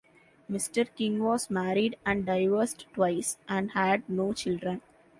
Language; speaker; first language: English; non-native, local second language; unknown